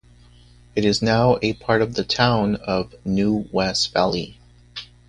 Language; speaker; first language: English; native; English